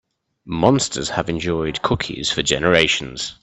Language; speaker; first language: English; native; English